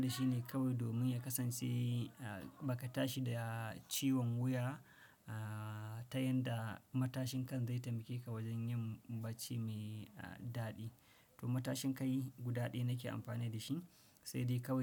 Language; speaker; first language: Hausa; non-native, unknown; Fula